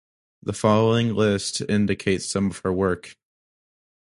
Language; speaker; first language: English; native; English